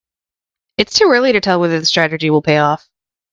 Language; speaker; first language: English; native; English